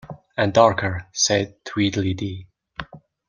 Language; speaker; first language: English; non-native, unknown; Mongolian